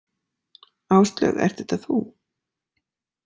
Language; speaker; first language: Icelandic; native; Icelandic